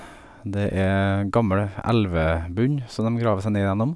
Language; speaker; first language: Norwegian; native; Norwegian